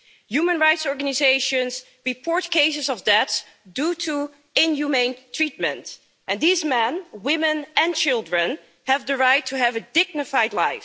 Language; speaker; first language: English; non-native, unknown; Dutch